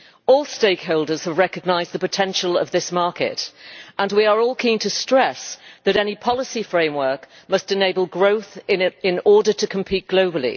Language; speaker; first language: English; native; English